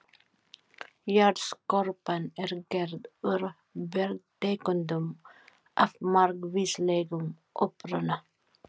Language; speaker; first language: Icelandic; non-native, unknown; Filipino